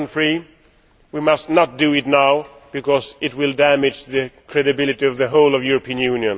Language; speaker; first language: English; non-native, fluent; Swedish